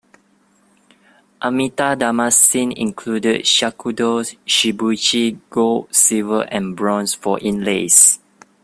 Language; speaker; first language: English; non-native, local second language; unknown